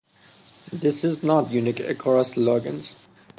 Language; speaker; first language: English; non-native, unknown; Persian